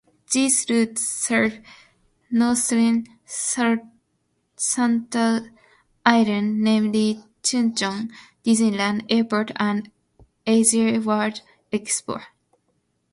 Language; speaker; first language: English; non-native, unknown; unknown